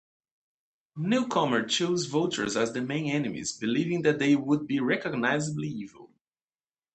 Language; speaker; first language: English; native; English